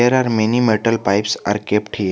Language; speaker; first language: English; non-native, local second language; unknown